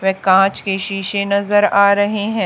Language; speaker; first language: Hindi; native; Hindi